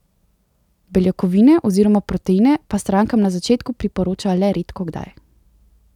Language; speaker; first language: Slovenian; native; Slovenian